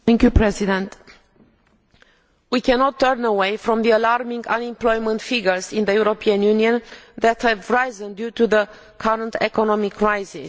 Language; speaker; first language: English; non-native, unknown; Romanian